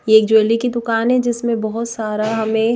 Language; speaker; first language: Hindi; native; Hindi